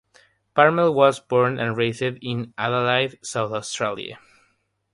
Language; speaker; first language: English; non-native, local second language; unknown